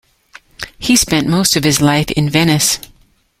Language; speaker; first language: English; native; English